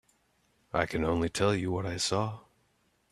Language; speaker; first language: English; native; English